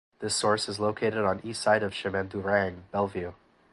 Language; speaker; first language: English; native; English